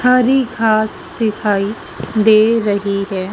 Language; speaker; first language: Hindi; native; Hindi